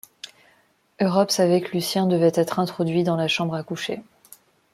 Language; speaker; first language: French; non-native, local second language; Malagasy